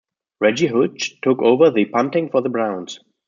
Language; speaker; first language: English; non-native, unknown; German